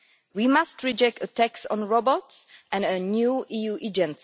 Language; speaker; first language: English; non-native, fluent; Czech